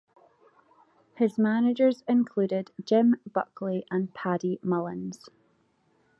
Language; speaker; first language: English; native; English